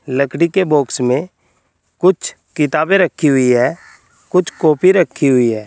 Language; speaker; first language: Hindi; native; Hindi